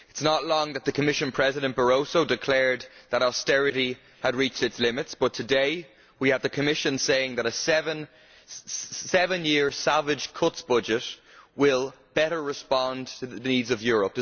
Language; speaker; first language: English; native; English